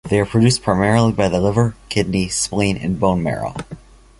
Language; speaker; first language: English; native; English